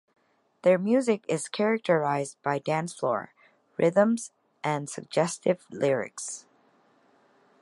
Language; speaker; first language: English; native; English